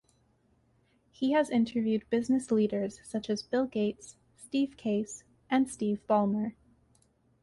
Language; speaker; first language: English; native; English